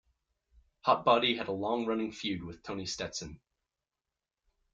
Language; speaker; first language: English; native; English